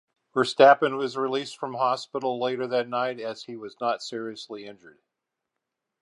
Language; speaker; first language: English; native; English